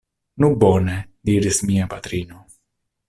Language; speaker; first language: Esperanto; non-native, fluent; Italian